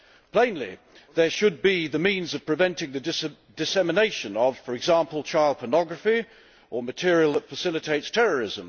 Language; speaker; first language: English; native; English